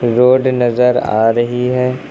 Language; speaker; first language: Hindi; native; Hindi